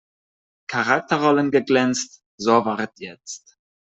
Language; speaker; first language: German; non-native, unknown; Catalan